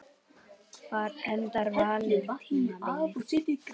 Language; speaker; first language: Icelandic; native; Icelandic